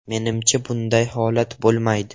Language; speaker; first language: Uzbek; non-native, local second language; Russian